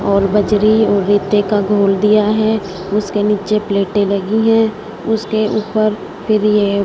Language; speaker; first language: Hindi; non-native, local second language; Punjabi